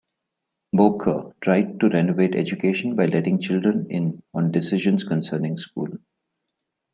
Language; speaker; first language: English; non-native, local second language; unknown